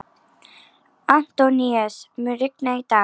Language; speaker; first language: Icelandic; native; Icelandic